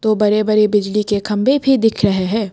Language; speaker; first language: Hindi; non-native, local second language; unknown